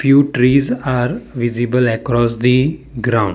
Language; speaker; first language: English; non-native, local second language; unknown